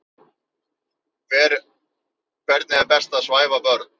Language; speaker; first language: Icelandic; native; Icelandic